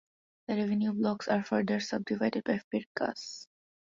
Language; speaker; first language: English; non-native, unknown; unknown